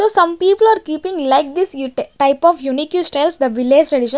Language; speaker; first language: English; non-native, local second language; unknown